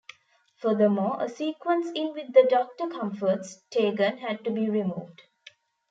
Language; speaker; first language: English; non-native, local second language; Tamil